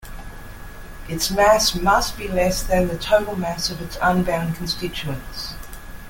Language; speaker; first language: English; native; English